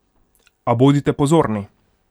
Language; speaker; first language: Slovenian; non-native, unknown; Hungarian